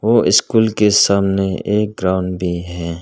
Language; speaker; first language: Hindi; non-native, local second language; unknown